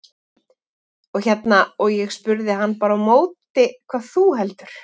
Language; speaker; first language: Icelandic; native; Icelandic